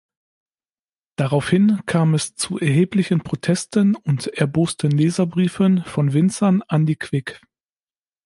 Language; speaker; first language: German; native; German